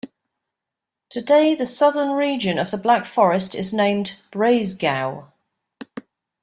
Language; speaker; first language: English; native; English